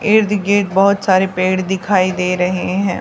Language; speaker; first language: Hindi; native; Hindi